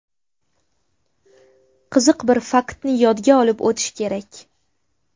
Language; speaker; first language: Uzbek; native; Uzbek